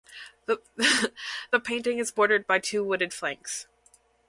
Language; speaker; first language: English; native; English